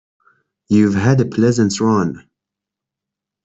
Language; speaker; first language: English; non-native, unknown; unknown